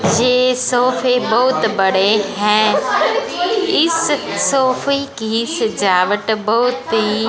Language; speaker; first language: Hindi; non-native, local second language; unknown